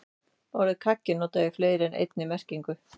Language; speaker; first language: Icelandic; native; Icelandic